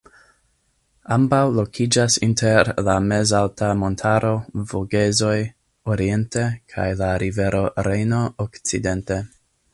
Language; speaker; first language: Esperanto; non-native, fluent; English